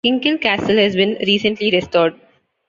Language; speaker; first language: English; non-native, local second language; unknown